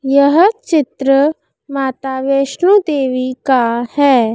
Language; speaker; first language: Hindi; native; Hindi